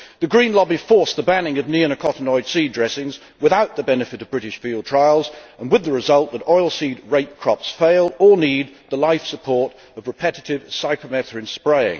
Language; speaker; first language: English; native; English